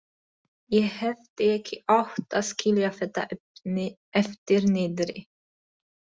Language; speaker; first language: Icelandic; non-native, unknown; Polish